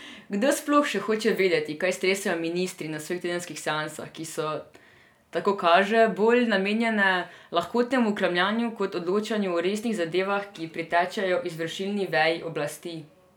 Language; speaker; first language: Slovenian; non-native, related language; Serbian